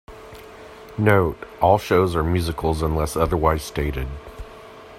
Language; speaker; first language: English; non-native, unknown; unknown